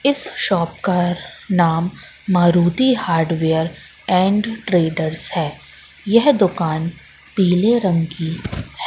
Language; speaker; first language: Hindi; native; Hindi